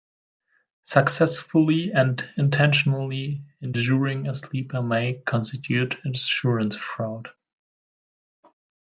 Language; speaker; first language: English; non-native, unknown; German